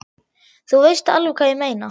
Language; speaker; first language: Icelandic; non-native, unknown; German